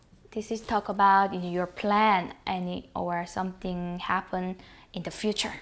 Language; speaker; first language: English; non-native, fluent; Korean